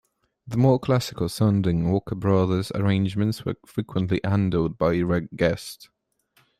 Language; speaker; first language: English; non-native, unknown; Polish